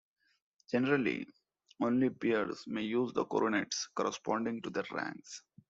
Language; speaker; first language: English; non-native, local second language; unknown